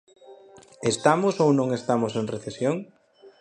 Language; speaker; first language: Galician; native; Galician